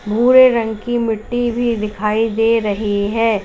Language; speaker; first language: Hindi; native; Hindi